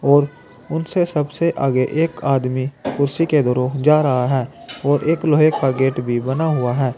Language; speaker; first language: Hindi; native; Hindi